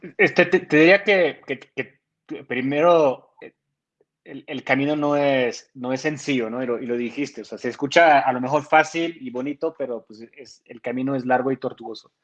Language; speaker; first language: Spanish; non-native, fluent; French